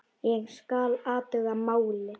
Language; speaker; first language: Icelandic; non-native, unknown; Polish